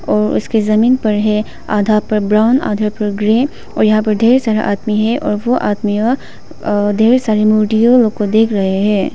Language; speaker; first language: Hindi; non-native, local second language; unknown